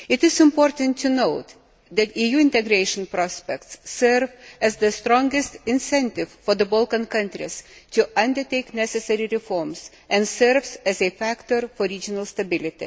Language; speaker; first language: English; non-native, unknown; Lithuanian